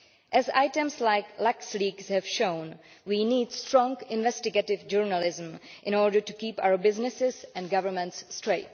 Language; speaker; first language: English; non-native, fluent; Czech